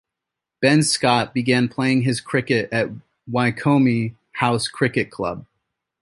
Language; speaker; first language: English; native; English